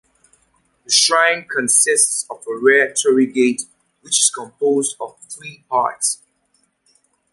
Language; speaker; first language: English; native; English